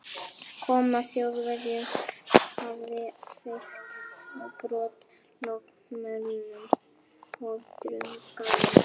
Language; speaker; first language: Icelandic; native; Icelandic